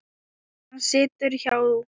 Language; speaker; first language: Icelandic; non-native, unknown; Thai